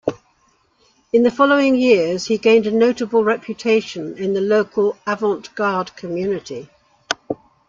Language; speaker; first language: English; native; English